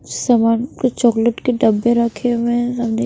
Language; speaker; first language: Hindi; non-native, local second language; Punjabi